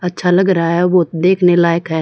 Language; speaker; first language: Hindi; native; Hindi